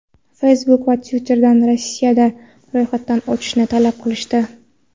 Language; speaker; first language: Uzbek; non-native, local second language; Kara-Kalpak